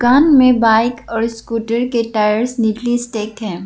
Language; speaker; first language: Hindi; non-native, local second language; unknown